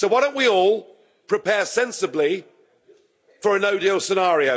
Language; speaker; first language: English; native; English